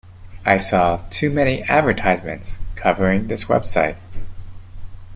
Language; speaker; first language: English; native; English